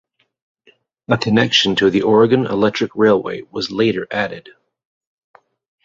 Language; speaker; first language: English; native; English